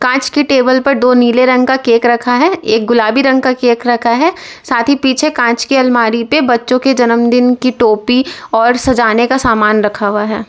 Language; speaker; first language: Hindi; native; Hindi